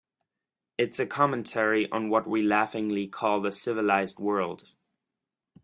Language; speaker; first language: English; native; English